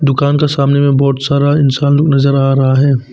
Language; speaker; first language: Hindi; non-native, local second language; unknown